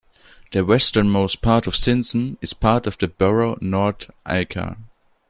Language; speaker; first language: English; non-native, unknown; German